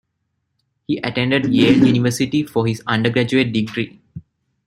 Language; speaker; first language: English; non-native, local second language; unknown